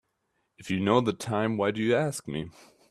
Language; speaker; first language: English; native; English